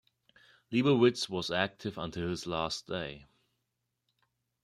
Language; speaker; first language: English; non-native, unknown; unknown